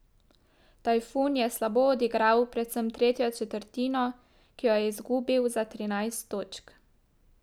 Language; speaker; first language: Slovenian; native; Slovenian